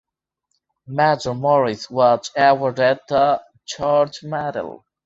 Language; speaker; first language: English; non-native, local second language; Bangla